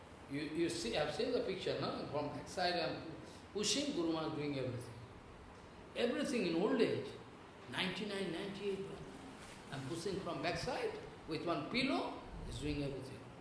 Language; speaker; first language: English; non-native, local second language; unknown